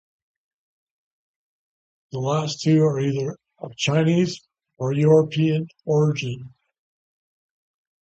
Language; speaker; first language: English; native; English